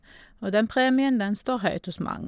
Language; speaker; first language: Norwegian; native; Norwegian